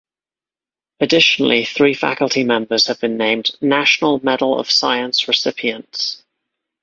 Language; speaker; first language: English; native; English